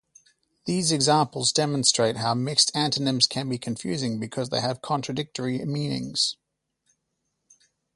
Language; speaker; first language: English; native; English